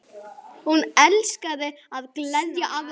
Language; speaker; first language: Icelandic; native; Icelandic